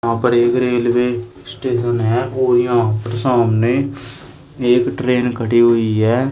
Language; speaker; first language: Hindi; native; Hindi